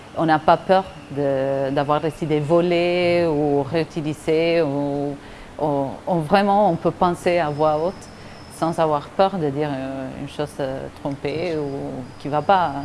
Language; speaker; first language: French; non-native, fluent; Spanish